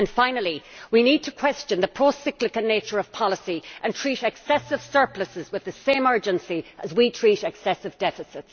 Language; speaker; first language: English; native; English